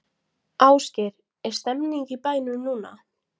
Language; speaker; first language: Icelandic; non-native, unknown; Latvian